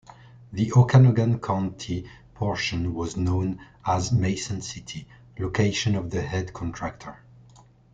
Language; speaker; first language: English; non-native, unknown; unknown